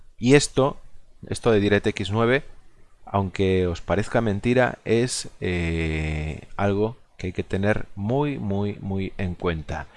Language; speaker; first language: Spanish; non-native, local second language; Galician